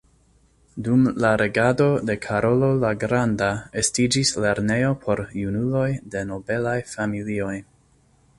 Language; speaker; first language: Esperanto; non-native, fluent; English